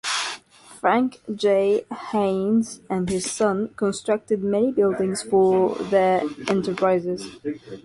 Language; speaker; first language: English; non-native, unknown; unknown